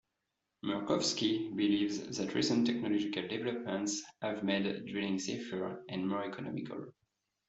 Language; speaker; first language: English; non-native, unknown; French